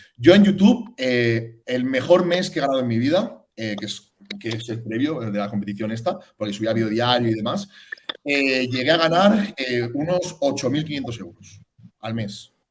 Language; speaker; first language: Spanish; native; Spanish